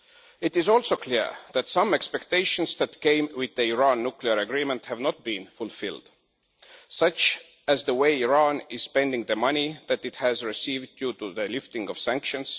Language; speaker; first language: English; non-native, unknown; Estonian